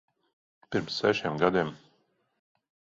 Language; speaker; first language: Latvian; non-native, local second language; Russian